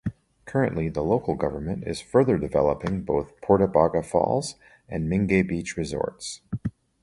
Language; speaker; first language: English; native; English